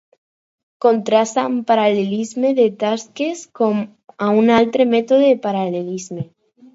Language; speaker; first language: Catalan; non-native, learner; Spanish